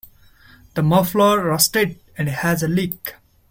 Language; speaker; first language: English; non-native, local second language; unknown